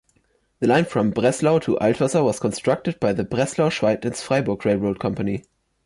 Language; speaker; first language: English; non-native, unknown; German